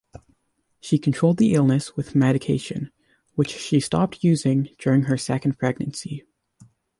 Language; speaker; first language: English; native; English